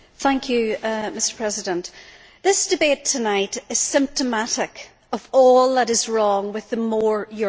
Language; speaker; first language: English; native; English